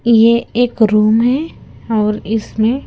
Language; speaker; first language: Hindi; non-native, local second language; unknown